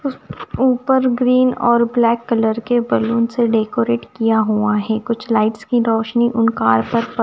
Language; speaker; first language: Hindi; non-native, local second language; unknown